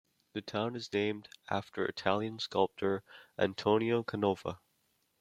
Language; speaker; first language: English; native; English